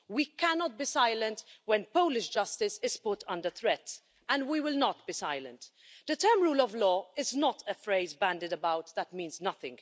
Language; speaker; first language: English; non-native, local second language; Maltese